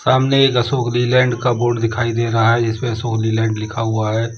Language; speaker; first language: Hindi; native; Hindi